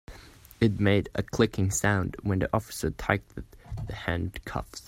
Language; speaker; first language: English; non-native, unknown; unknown